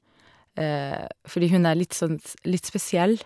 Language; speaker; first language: Norwegian; non-native, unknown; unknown